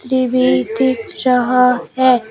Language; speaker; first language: Hindi; native; Hindi